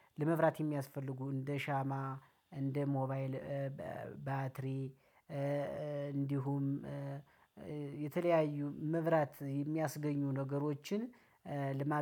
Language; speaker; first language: Amharic; native; Amharic